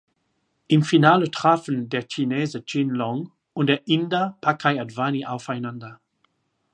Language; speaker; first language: German; non-native, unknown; French